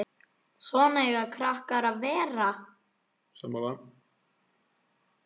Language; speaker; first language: Icelandic; native; Icelandic